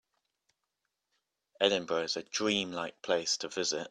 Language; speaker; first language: English; native; English